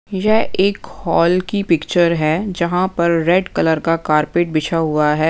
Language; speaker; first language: Hindi; non-native, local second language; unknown